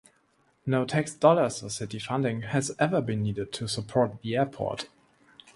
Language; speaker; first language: English; non-native, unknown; German